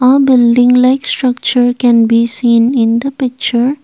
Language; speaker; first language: English; non-native, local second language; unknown